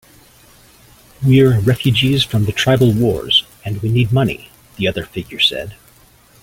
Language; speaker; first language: English; native; English